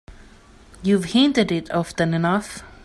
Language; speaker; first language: English; native; English